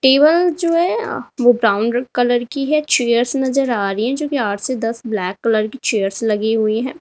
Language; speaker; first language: Hindi; native; Hindi